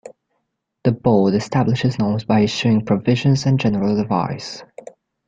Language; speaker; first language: English; native; English